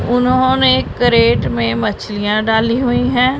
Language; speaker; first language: Hindi; non-native, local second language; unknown